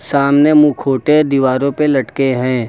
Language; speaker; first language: Hindi; native; Hindi